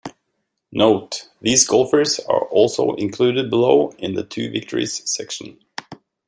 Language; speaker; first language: English; native; English